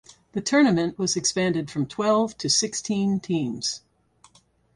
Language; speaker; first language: English; native; English